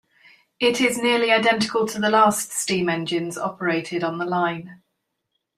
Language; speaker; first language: English; native; English